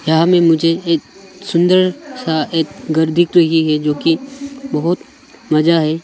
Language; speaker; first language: Hindi; non-native, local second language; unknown